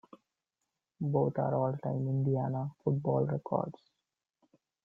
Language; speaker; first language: English; non-native, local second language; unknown